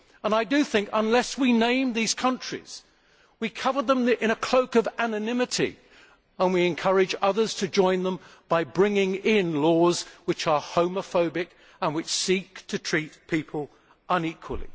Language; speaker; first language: English; native; English